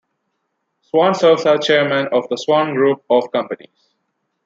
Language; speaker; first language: English; non-native, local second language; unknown